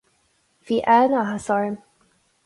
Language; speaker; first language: Irish; non-native, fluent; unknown